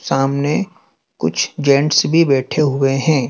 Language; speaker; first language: Hindi; native; Hindi